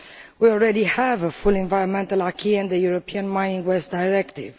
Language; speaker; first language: English; non-native, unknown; Romanian